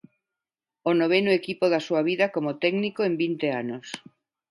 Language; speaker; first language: Galician; non-native, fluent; Spanish